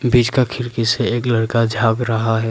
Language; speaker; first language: Hindi; non-native, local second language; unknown